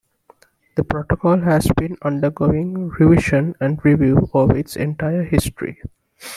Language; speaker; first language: English; non-native, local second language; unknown